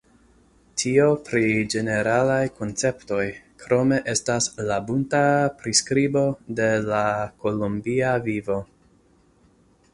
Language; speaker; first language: Esperanto; non-native, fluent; English